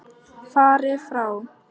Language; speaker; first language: Icelandic; non-native, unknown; Polish